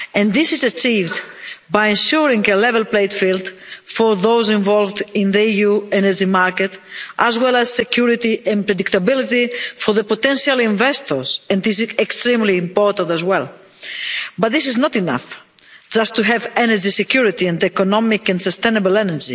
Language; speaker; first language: English; non-native, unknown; Greek